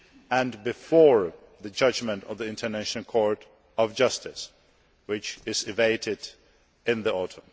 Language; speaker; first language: English; non-native, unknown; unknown